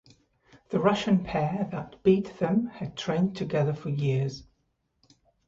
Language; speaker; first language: English; native; English